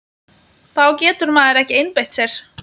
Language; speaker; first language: Icelandic; non-native, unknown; Lithuanian